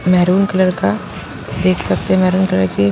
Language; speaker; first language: Hindi; non-native, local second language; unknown